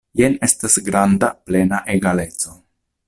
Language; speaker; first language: Esperanto; non-native, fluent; Italian